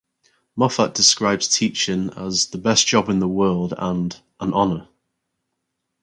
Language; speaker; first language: English; native; English